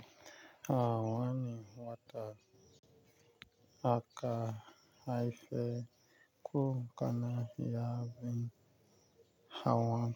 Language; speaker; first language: Hausa; native; Hausa